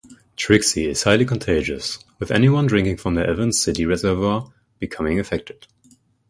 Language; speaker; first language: English; non-native, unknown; German